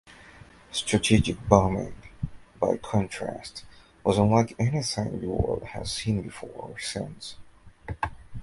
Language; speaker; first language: English; native; English